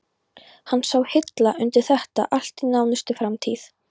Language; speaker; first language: Icelandic; non-native, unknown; Polish